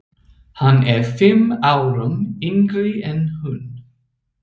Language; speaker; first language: Icelandic; non-native, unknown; English